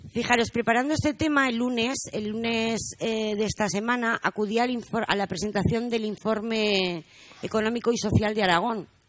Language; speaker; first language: Spanish; native; Spanish